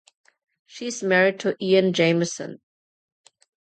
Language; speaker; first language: English; non-native, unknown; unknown